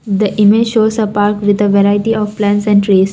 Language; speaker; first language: English; non-native, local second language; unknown